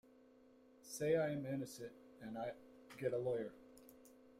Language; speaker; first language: English; native; English